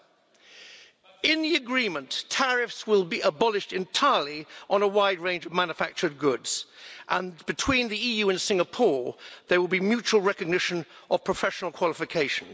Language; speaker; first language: English; native; English